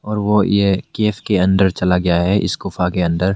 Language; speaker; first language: Hindi; non-native, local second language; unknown